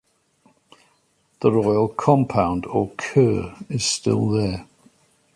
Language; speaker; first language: English; native; English